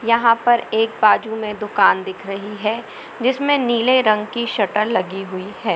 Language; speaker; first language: Hindi; native; Hindi